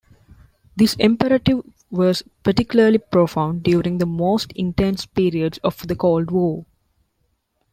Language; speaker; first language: English; non-native, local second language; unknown